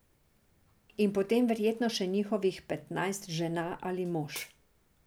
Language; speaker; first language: Slovenian; non-native, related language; Serbian